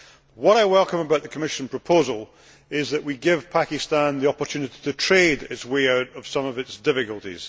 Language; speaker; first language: English; native; English